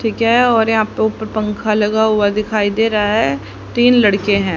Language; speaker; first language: Hindi; native; Hindi